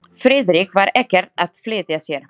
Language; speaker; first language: Icelandic; non-native, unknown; Slovak